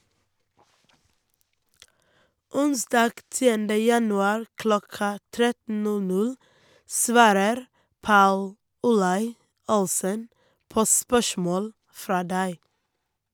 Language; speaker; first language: Norwegian; non-native, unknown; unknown